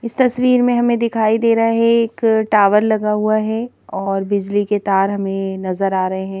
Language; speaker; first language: Hindi; native; Hindi